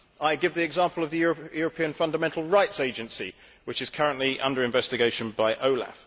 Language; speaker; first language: English; native; English